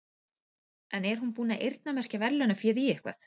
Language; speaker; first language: Icelandic; native; Icelandic